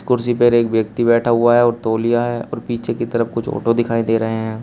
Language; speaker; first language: Hindi; native; Hindi